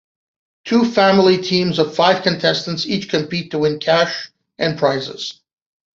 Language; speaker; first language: English; non-native, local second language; French